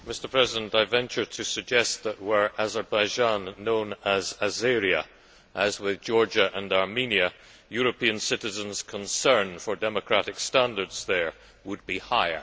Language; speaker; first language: English; native; English